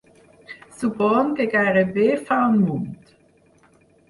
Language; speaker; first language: Catalan; non-native, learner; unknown